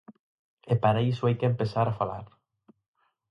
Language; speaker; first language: Galician; native; Galician